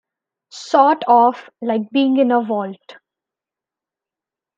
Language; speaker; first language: English; non-native, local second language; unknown